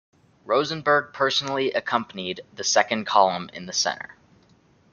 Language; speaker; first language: English; native; English